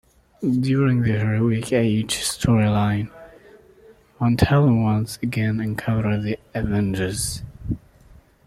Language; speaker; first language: English; native; English